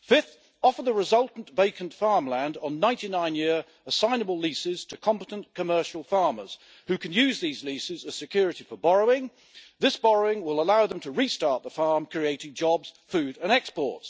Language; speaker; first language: English; native; English